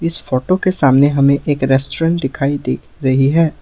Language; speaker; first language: Hindi; non-native, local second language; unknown